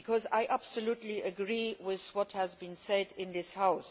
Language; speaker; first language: English; non-native, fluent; Luxembourgish